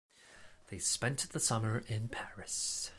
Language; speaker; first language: English; non-native, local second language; Cantonese